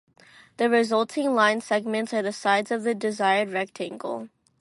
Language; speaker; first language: English; non-native, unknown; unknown